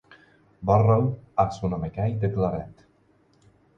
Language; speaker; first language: Catalan; non-native, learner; Spanish